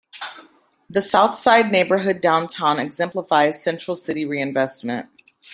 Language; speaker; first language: English; native; English